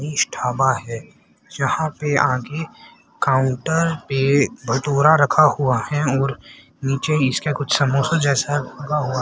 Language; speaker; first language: Hindi; native; Hindi